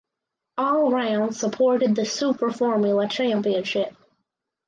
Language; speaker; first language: English; native; English